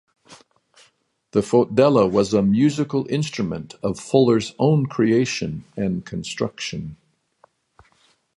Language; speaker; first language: English; native; English